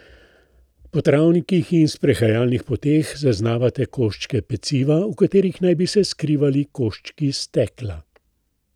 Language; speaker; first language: Slovenian; native; Slovenian